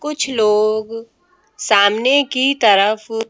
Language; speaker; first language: Hindi; native; Hindi